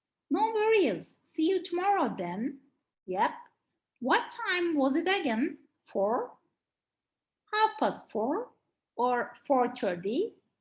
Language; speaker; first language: English; non-native, fluent; Turkish